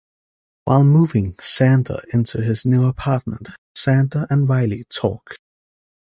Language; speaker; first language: English; native; English